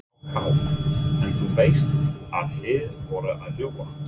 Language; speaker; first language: Icelandic; non-native, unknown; English